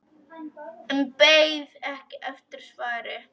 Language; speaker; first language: Icelandic; non-native, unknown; Polish